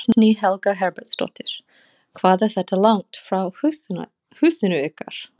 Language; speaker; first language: Icelandic; non-native, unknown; English